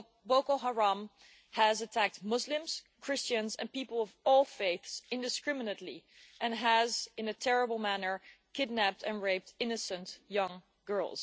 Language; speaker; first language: English; non-native, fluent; Dutch